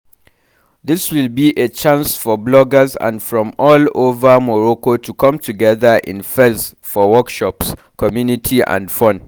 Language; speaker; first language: English; non-native, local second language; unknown